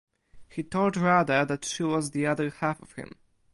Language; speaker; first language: English; non-native, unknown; Polish